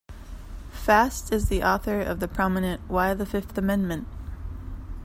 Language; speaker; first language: English; native; English